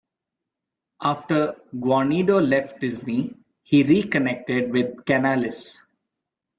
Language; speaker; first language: English; non-native, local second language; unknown